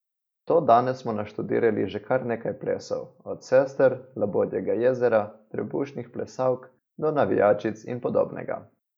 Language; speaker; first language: Slovenian; native; Slovenian